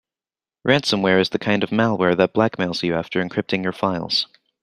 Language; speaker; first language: English; native; English